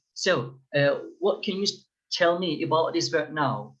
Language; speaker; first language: English; non-native, fluent; Turkish